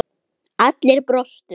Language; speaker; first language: Icelandic; native; Icelandic